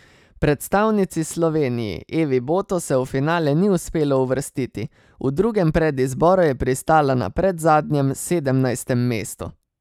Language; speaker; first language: Slovenian; native; Slovenian